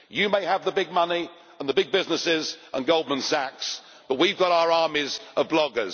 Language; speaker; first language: English; native; English